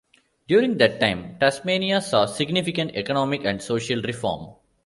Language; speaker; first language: English; non-native, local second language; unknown